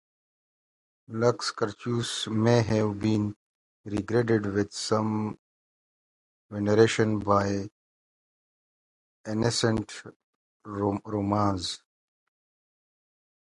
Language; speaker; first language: English; native; English